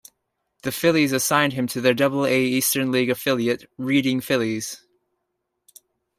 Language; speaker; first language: English; native; English